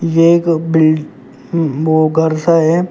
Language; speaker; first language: Hindi; native; Hindi